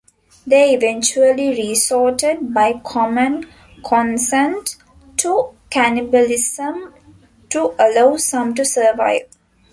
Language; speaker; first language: English; non-native, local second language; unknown